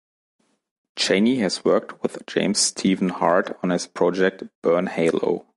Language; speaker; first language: English; non-native, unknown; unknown